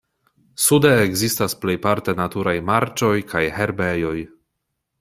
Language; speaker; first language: Esperanto; non-native, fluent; Polish